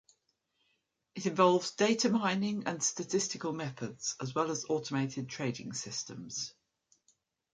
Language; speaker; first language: English; native; English